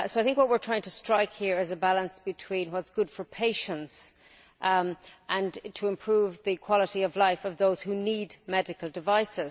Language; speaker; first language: English; native; English